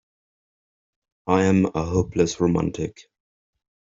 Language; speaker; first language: English; native; English